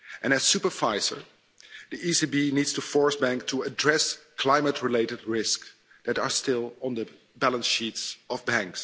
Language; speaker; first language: English; non-native, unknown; Dutch